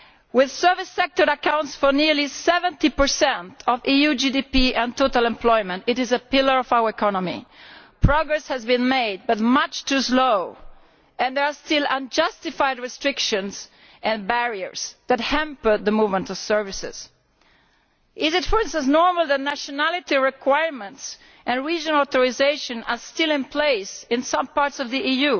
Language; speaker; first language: English; non-native, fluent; Italian